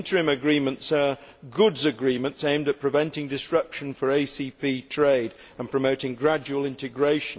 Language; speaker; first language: English; native; English